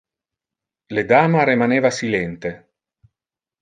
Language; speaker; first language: Interlingua; non-native, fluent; Italian